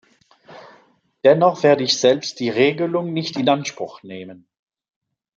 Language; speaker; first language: German; non-native, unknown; French